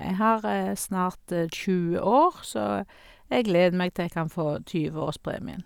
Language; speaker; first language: Norwegian; native; Norwegian